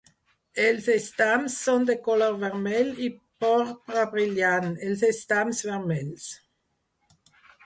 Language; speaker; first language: Catalan; non-native, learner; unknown